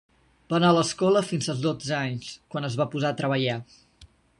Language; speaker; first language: Catalan; native; Catalan